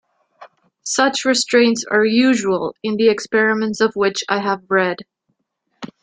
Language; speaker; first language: English; non-native, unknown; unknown